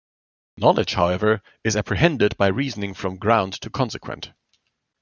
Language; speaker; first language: English; non-native, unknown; German